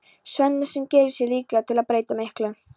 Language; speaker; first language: Icelandic; non-native, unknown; Polish